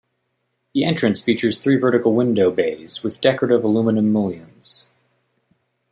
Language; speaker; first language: English; native; English